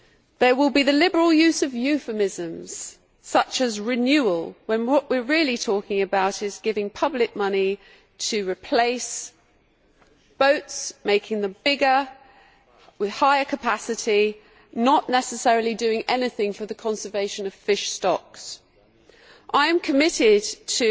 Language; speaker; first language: English; native; English